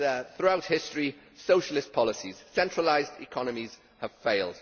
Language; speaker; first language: English; native; English